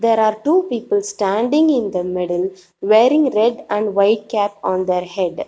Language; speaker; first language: English; non-native, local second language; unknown